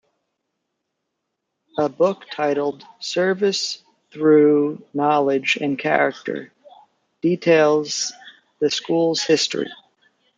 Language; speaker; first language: English; native; English